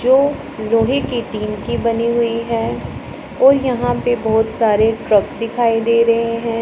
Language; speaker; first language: Hindi; non-native, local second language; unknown